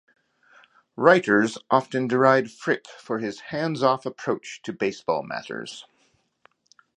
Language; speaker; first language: English; native; English